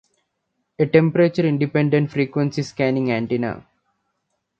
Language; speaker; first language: English; non-native, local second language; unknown